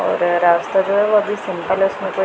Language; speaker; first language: Hindi; non-native, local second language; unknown